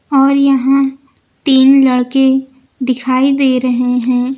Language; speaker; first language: Hindi; native; Hindi